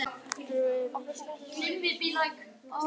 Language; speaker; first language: Icelandic; native; Icelandic